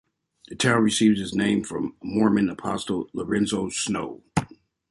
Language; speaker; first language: English; native; English